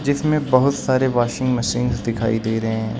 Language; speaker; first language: Hindi; native; Hindi